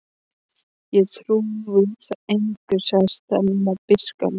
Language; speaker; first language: Icelandic; non-native, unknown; Polish